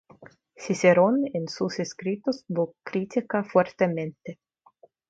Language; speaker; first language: Spanish; non-native, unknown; Russian